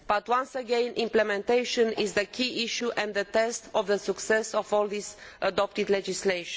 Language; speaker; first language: English; non-native, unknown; Romanian